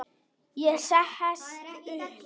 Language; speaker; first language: Icelandic; native; Icelandic